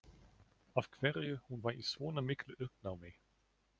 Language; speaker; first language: Icelandic; non-native, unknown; German